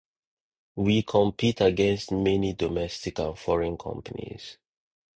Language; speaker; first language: English; non-native, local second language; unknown